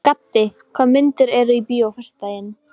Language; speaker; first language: Icelandic; non-native, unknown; Polish